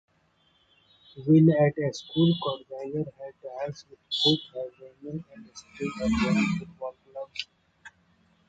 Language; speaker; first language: English; non-native, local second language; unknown